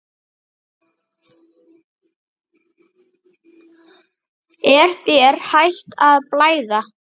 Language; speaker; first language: Icelandic; native; Icelandic